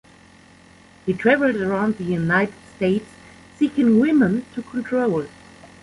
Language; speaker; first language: English; non-native, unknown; German